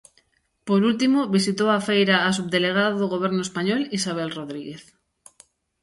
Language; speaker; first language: Galician; native; Galician